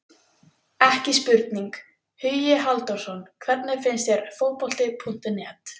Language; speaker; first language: Icelandic; native; Icelandic